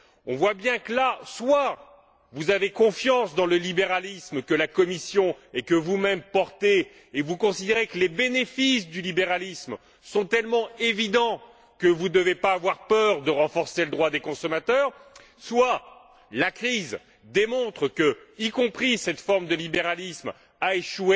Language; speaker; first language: French; native; French